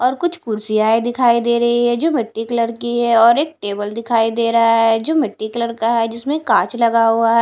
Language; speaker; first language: Hindi; non-native, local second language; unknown